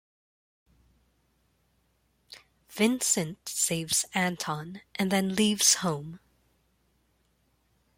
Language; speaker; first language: English; non-native, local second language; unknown